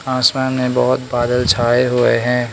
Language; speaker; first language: Hindi; non-native, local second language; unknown